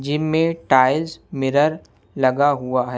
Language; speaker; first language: Hindi; non-native, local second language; Punjabi